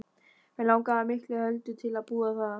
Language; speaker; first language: Icelandic; non-native, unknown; German